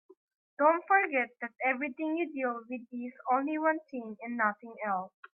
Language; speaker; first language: English; non-native, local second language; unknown